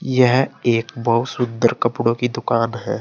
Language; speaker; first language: Hindi; native; Hindi